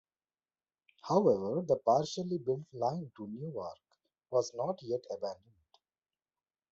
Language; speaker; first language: English; non-native, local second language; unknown